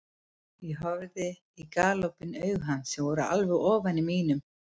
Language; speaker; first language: Icelandic; native; Icelandic